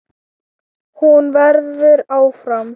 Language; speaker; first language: Icelandic; non-native, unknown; Thai